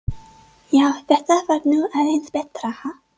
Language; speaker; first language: Icelandic; non-native, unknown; English